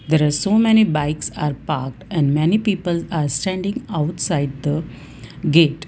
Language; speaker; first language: English; non-native, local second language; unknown